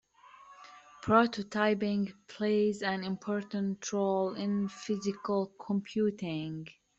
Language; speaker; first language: English; native; English